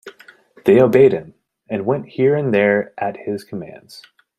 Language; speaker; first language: English; native; English